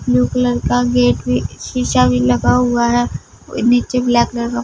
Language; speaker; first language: Hindi; non-native, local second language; Punjabi